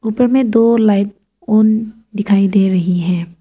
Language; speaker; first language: Hindi; non-native, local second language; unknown